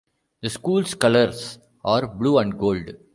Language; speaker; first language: English; non-native, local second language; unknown